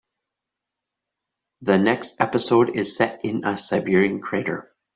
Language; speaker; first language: English; native; English